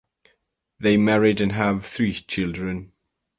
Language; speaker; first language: English; native; English